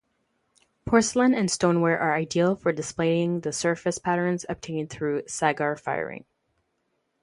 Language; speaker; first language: English; non-native, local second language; French